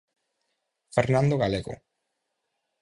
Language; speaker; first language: Galician; native; Galician